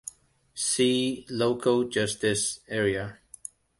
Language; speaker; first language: English; non-native, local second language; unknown